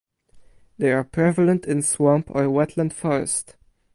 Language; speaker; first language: English; non-native, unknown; Polish